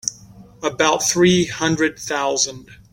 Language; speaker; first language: English; native; English